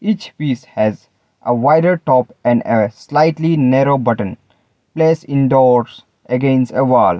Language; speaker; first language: English; non-native, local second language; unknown